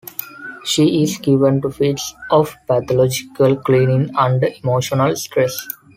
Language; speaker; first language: English; non-native, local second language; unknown